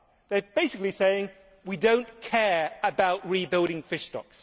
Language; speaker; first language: English; native; English